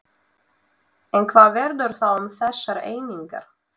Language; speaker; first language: Icelandic; non-native, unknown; Russian